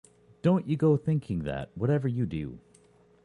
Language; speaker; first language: English; native; English